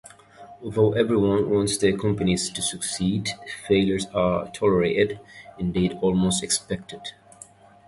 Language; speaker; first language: English; native; English